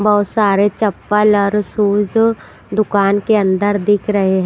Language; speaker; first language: Hindi; non-native, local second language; Punjabi